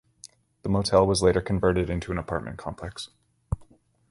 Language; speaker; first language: English; native; English